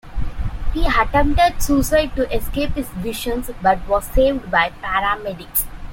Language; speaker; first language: English; non-native, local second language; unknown